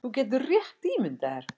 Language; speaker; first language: Icelandic; native; Icelandic